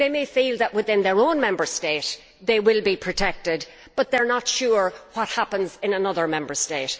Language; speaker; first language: English; native; English